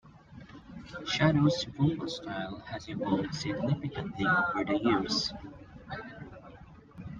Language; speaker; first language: English; non-native, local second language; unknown